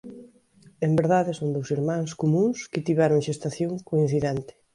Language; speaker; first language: Galician; native; Galician